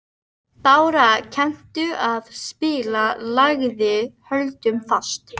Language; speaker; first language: Icelandic; native; Icelandic